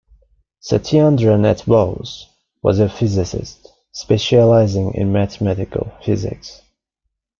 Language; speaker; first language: English; non-native, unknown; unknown